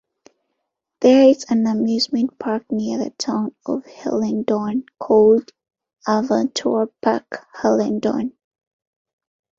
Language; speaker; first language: English; non-native, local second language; Ganda